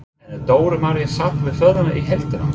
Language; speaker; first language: Icelandic; non-native, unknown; English